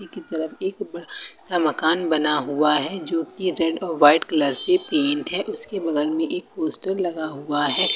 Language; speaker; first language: Hindi; native; Hindi